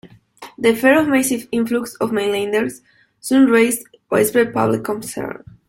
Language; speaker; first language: English; non-native, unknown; Spanish